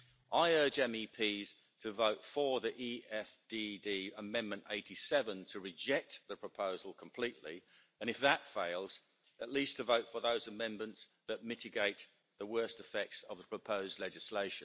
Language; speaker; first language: English; native; English